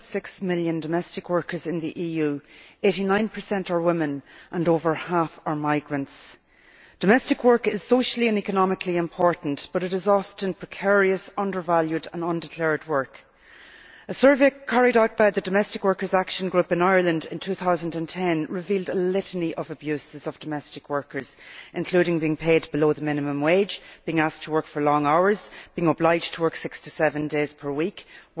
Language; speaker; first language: English; native; English